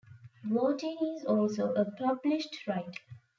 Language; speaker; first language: English; non-native, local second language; Tamil